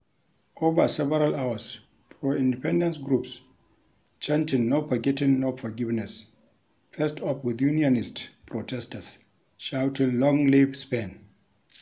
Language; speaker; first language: English; non-native, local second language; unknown